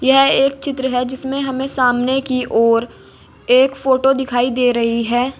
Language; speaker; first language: Hindi; native; Hindi